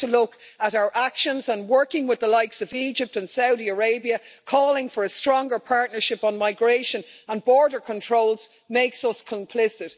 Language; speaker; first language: English; native; English